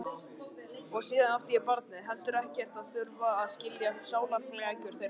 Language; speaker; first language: Icelandic; native; Icelandic